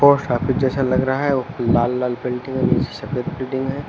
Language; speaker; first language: Hindi; native; Hindi